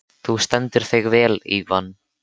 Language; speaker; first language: Icelandic; native; Icelandic